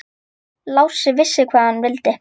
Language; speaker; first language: Icelandic; native; Icelandic